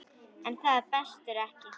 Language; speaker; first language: Icelandic; native; Icelandic